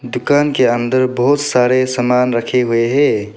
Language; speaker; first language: Hindi; non-native, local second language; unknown